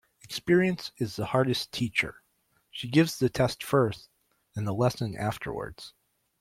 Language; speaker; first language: English; native; English